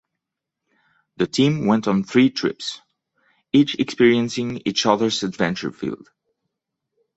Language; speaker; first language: English; non-native, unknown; French